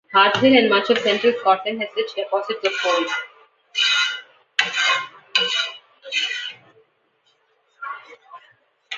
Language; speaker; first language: English; non-native, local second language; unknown